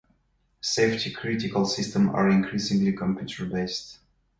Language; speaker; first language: English; native; English